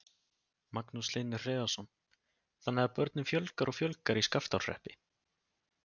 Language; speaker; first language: Icelandic; native; Icelandic